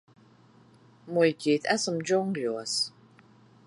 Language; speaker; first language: Latvian; early bilingual, heritage; Latvian